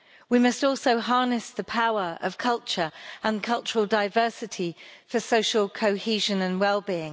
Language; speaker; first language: English; native; English